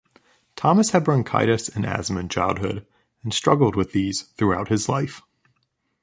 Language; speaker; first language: English; native; English